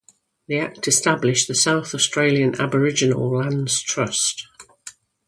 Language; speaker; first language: English; native; English